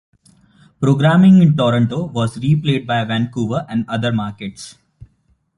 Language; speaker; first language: English; non-native, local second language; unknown